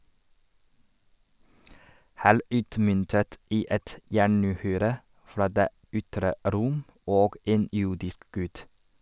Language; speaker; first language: Norwegian; non-native, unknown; Chinese